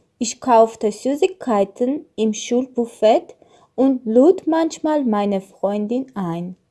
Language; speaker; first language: German; non-native, learner; Armenian